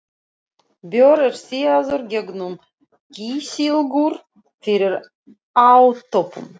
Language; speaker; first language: Icelandic; non-native, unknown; Russian